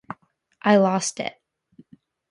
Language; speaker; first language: English; native; English